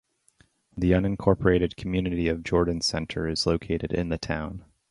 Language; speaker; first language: English; native; English